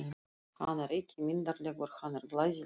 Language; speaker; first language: Icelandic; non-native, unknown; Russian